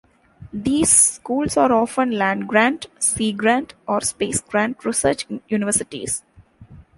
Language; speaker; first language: English; non-native, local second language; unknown